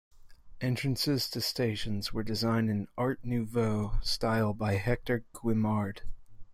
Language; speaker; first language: English; native; English